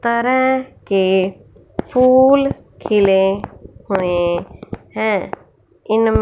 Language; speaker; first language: Hindi; non-native, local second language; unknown